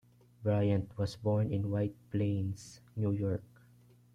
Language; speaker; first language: English; non-native, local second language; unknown